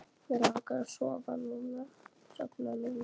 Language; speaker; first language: Icelandic; native; Icelandic